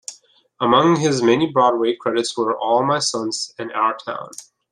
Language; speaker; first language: English; native; English